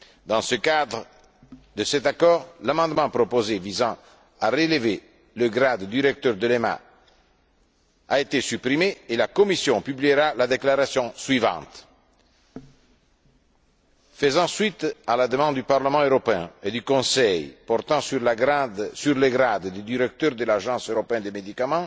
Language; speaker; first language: French; non-native, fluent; Italian